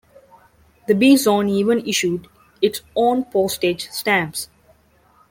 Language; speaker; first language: English; non-native, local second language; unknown